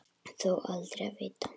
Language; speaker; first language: Icelandic; native; Icelandic